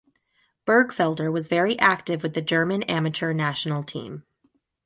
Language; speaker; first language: English; native; English